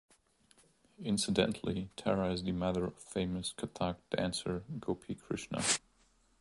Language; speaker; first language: English; non-native, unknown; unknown